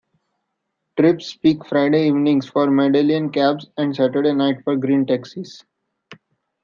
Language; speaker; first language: English; non-native, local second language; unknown